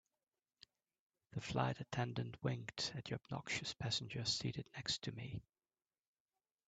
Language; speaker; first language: English; native; English